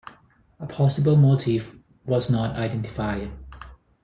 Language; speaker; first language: English; non-native, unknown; Thai